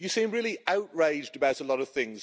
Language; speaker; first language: English; native; English